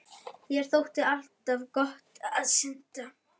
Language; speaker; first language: Icelandic; non-native, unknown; German